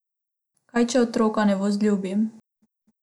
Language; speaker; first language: Slovenian; non-native, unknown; Macedonian